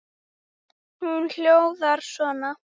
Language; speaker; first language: Icelandic; native; Icelandic